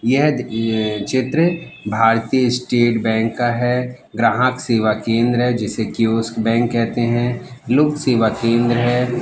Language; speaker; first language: Hindi; native; Hindi